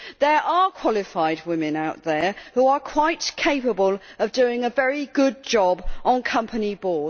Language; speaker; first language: English; native; English